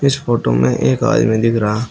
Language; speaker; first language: Hindi; native; Hindi